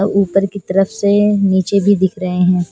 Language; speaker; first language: Hindi; non-native, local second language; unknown